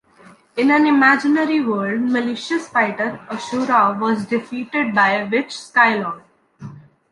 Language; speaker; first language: English; non-native, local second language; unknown